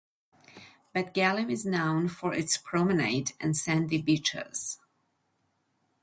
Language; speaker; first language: English; native; English